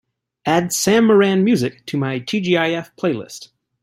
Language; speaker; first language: English; native; English